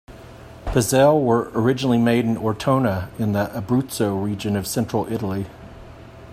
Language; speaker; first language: English; non-native, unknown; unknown